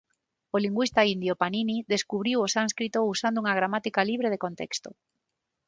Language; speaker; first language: Galician; non-native, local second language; Spanish